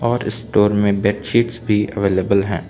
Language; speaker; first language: Hindi; non-native, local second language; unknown